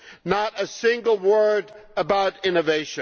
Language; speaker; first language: English; non-native, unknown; German